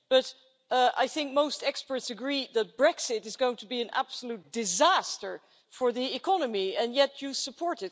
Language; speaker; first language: English; non-native, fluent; Dutch